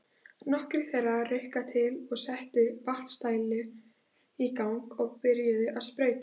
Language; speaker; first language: Icelandic; native; Icelandic